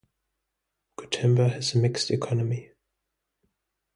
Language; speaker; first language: English; non-native, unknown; German